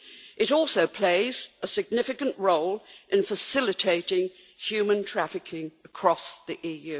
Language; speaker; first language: English; native; English